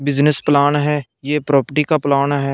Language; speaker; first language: Hindi; non-native, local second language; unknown